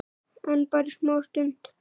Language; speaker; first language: Icelandic; native; Icelandic